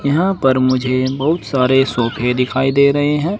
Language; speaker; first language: Hindi; native; Hindi